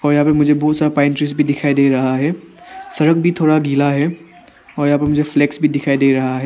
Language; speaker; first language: Hindi; non-native, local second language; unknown